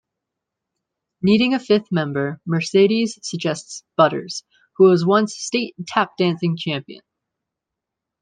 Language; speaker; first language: English; native; English